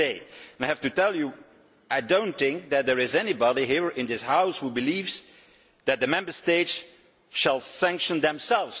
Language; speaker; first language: English; non-native, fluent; Dutch